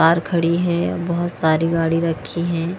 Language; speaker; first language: Hindi; non-native, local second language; Punjabi